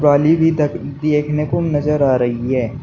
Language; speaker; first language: Hindi; native; Hindi